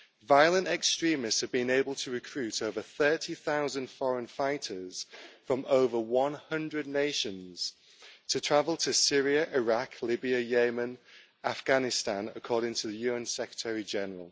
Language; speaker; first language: English; native; English